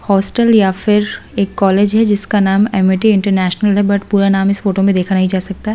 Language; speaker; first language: Hindi; native; Hindi